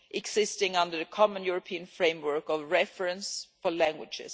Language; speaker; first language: English; non-native, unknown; Swedish